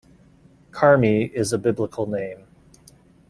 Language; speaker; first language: English; native; English